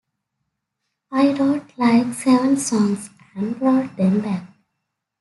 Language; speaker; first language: English; native; English